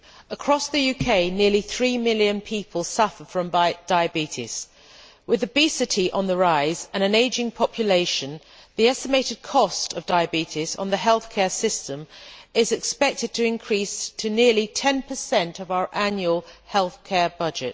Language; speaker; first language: English; native; English